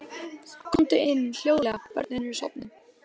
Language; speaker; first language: Icelandic; native; Icelandic